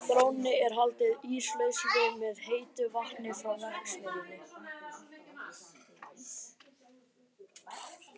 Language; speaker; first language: Icelandic; native; Icelandic